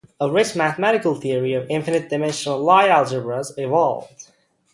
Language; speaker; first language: English; native; English